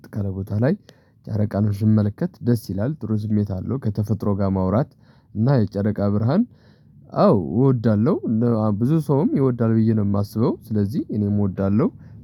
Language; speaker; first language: Amharic; non-native, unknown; Tigrinya